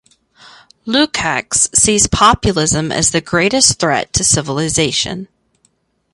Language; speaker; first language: English; native; English